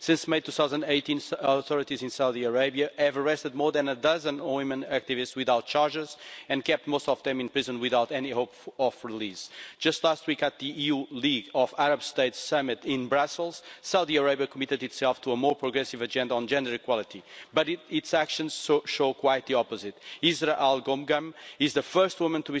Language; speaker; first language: English; non-native, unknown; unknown